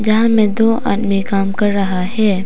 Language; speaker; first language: Hindi; non-native, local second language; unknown